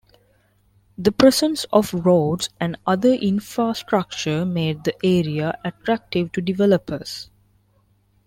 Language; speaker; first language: English; non-native, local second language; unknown